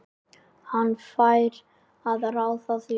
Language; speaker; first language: Icelandic; native; Icelandic